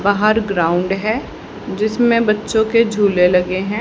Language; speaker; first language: Hindi; native; Hindi